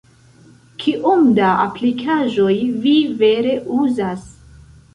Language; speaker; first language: Esperanto; non-native, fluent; Central Kurdish